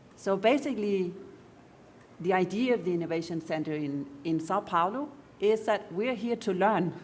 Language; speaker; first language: English; non-native, fluent; Danish